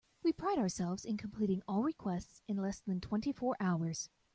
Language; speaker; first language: English; native; English